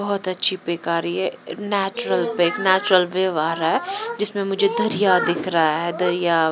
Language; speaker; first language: Hindi; non-native, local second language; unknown